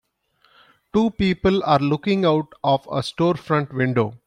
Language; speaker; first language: English; non-native, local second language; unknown